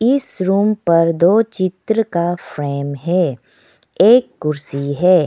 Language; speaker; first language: Hindi; non-native, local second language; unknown